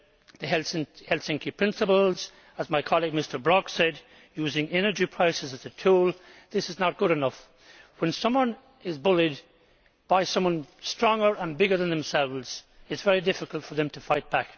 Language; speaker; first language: English; native; English